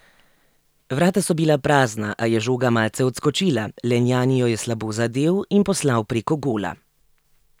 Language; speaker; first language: Slovenian; native; Slovenian